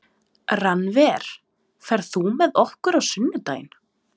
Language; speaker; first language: Icelandic; non-native, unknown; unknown